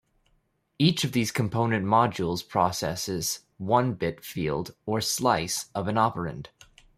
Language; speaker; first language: English; native; English